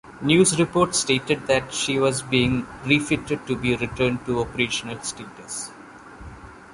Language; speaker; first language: English; non-native, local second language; Malayalam